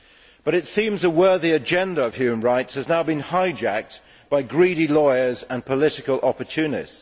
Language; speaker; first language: English; native; English